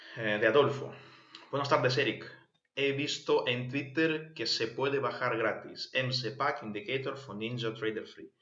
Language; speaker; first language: Spanish; non-native, fluent; Ukrainian